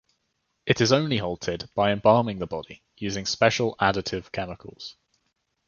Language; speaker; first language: English; native; English